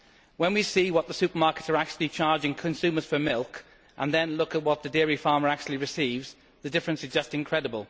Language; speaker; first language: English; native; English